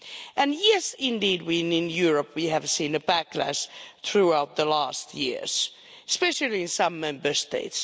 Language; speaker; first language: English; non-native, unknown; Finnish